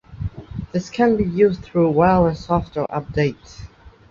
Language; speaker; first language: English; non-native, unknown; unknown